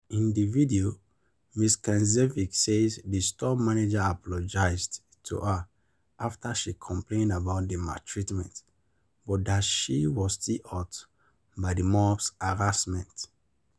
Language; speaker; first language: English; non-native, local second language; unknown